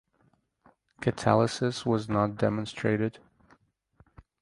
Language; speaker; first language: English; native; English